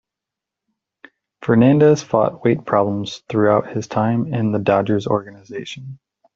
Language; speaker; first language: English; native; English